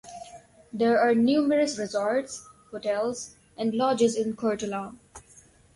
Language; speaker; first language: English; non-native, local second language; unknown